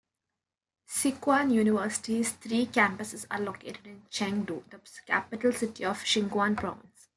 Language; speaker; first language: English; non-native, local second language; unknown